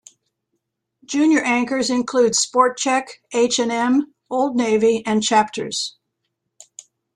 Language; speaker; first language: English; native; English